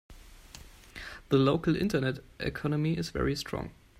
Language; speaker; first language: English; non-native, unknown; German